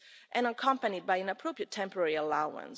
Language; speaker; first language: English; non-native, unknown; Italian